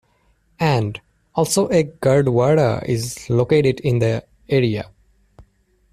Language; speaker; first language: English; native; English